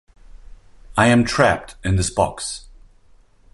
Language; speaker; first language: English; non-native, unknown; German